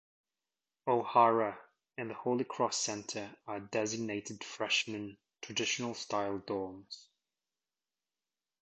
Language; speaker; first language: English; native; English